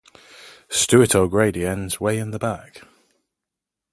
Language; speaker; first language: English; native; English